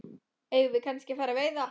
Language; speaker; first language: Icelandic; non-native, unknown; Polish